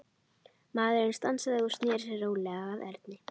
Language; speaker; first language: Icelandic; native; Icelandic